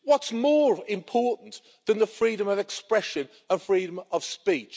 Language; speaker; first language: English; native; English